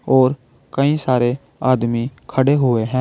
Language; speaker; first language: Hindi; native; Hindi